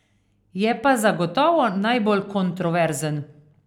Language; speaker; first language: Slovenian; native; Slovenian